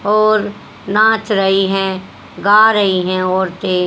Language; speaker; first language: Hindi; native; Hindi